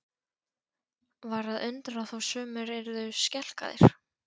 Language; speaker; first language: Icelandic; non-native, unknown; Polish